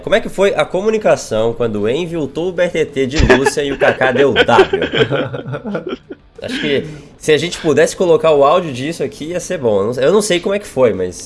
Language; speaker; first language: Portuguese; native; Portuguese